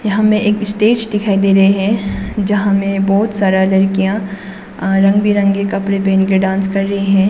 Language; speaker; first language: Hindi; non-native, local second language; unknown